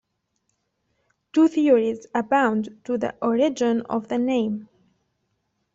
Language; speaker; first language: English; native; English